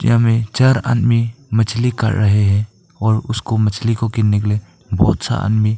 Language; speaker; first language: Hindi; non-native, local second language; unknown